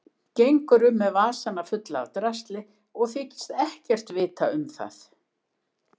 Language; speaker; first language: Icelandic; native; Icelandic